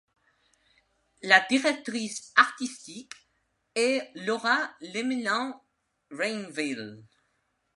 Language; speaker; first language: French; non-native, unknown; Spanish